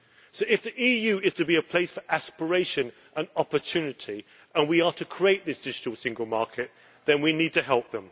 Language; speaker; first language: English; native; English